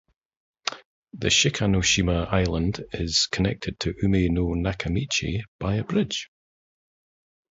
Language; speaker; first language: English; native; English